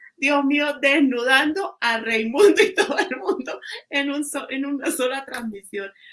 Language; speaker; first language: Spanish; native; Spanish